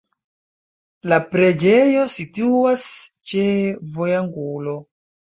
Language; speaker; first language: Esperanto; non-native, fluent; Chinese